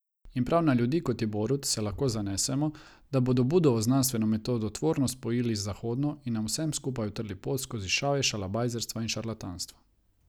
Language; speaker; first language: Slovenian; non-native, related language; Croatian